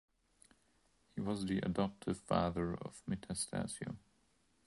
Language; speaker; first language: English; non-native, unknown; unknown